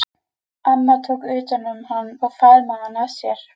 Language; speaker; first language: Icelandic; native; Icelandic